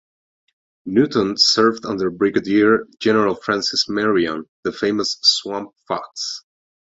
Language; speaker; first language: English; non-native, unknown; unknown